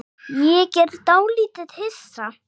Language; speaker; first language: Icelandic; non-native, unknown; English